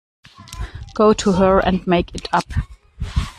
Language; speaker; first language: English; non-native, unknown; German